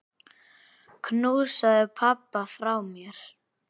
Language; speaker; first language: Icelandic; native; Icelandic